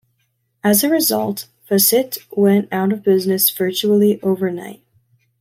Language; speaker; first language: English; native; English